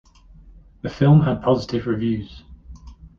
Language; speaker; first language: English; native; English